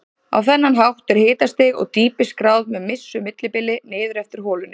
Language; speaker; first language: Icelandic; native; Icelandic